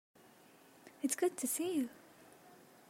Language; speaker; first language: English; non-native, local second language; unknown